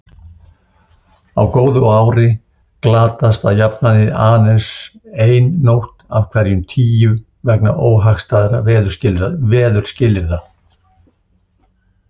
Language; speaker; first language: Icelandic; native; Icelandic